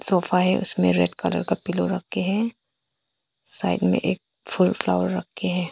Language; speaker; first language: Hindi; non-native, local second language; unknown